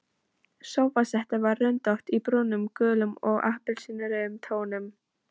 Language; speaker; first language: Icelandic; non-native, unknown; Polish